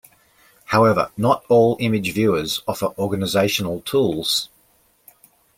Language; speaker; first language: English; native; English